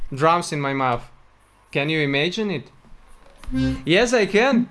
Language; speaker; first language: English; non-native, fluent; Russian